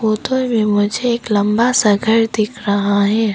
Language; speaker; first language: Hindi; non-native, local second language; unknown